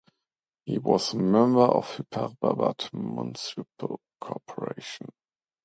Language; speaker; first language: English; non-native, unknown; German